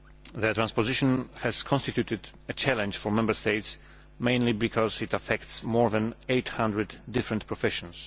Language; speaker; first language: English; non-native, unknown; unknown